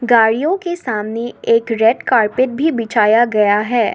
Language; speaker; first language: Hindi; non-native, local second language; Assamese